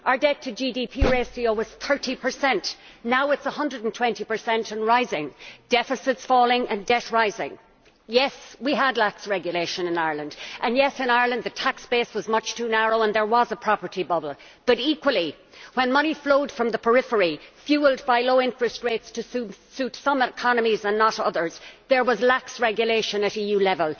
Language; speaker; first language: English; native; English